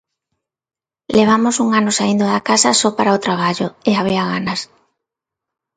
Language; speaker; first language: Galician; non-native, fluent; Spanish